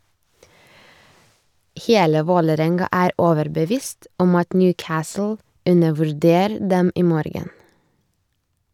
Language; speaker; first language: Norwegian; non-native, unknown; Lithuanian